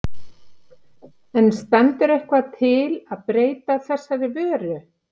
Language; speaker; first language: Icelandic; native; Icelandic